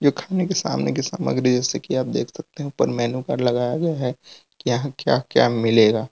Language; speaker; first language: Hindi; non-native, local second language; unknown